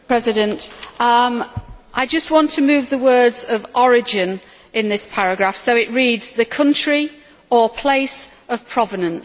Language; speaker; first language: English; native; English